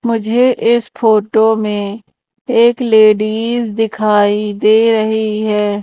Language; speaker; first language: Hindi; native; Hindi